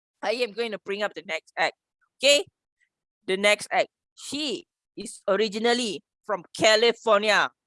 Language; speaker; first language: English; non-native, local second language; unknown